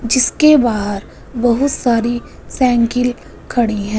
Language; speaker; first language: Hindi; non-native, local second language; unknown